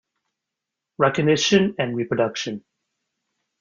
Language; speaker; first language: English; native; English